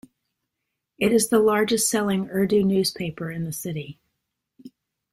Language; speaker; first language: English; native; English